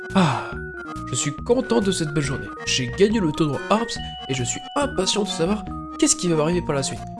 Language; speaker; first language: French; native; French